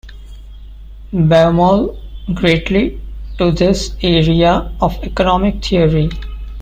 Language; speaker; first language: English; non-native, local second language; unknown